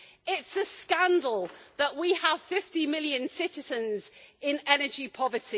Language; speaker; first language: English; native; English